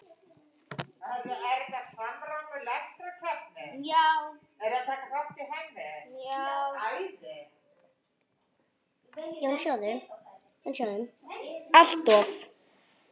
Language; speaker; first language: Icelandic; native; Icelandic